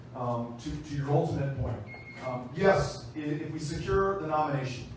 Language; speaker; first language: English; native; English